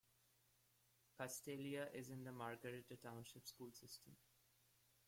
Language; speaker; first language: English; non-native, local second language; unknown